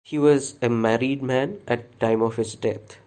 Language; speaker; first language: English; non-native, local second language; Malayalam